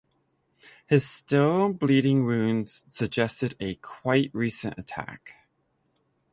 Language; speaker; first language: English; native; English